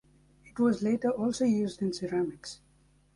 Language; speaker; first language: English; native; English